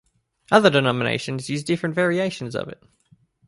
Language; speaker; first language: English; native; English